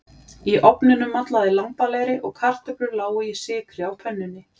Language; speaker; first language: Icelandic; native; Icelandic